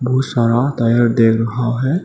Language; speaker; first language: Hindi; non-native, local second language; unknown